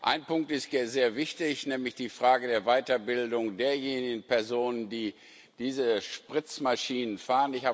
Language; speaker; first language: German; non-native, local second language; Luxembourgish